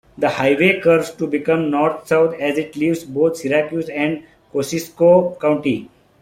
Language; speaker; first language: English; non-native, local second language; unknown